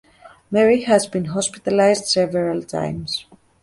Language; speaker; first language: English; native; English